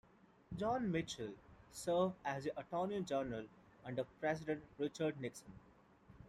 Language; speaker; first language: English; non-native, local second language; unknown